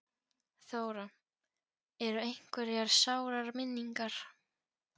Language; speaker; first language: Icelandic; non-native, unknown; Polish